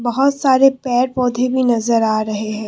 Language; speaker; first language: Hindi; non-native, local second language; Assamese